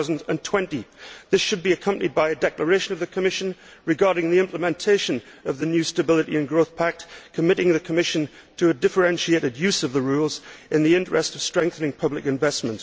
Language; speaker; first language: English; native; English